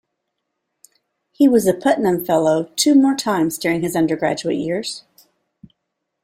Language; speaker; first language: English; native; English